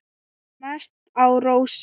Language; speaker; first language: Icelandic; non-native, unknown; Thai